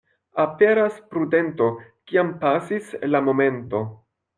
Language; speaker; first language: Esperanto; non-native, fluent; French